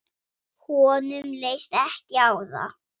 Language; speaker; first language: Icelandic; non-native, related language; Swedish